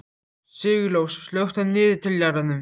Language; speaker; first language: Icelandic; native; Icelandic